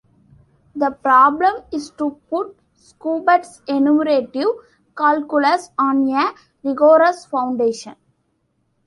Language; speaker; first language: English; non-native, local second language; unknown